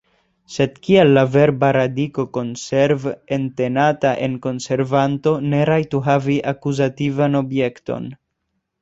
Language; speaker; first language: Esperanto; non-native, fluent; Spanish